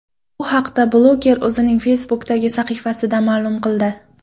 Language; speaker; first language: Uzbek; non-native, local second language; Kara-Kalpak